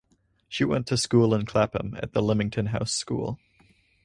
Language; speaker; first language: English; native; English